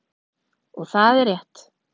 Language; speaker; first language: Icelandic; native; Icelandic